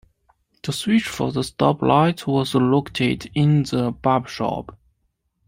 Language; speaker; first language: English; non-native, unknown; Chinese